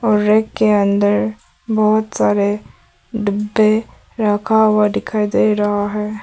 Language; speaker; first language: Hindi; non-native, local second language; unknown